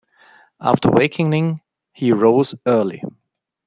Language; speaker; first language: English; non-native, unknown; German